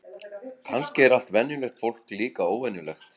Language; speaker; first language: Icelandic; native; Icelandic